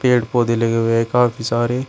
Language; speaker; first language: Hindi; native; Hindi